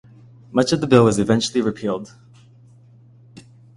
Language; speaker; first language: English; native; English